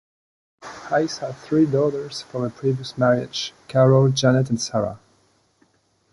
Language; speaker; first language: English; non-native, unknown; French